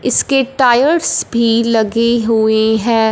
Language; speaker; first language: Hindi; non-native, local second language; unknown